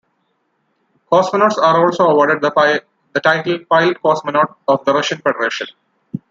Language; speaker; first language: English; non-native, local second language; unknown